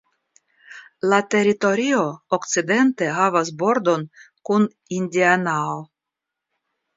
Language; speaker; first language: Esperanto; non-native, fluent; Russian